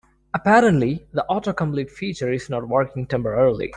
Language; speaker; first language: English; non-native, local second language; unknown